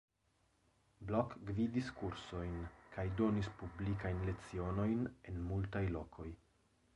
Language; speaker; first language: Esperanto; non-native, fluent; Italian